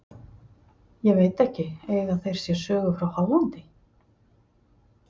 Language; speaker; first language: Icelandic; native; Icelandic